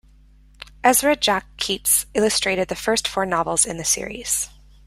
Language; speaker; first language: English; native; English